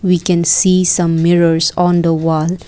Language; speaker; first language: English; non-native, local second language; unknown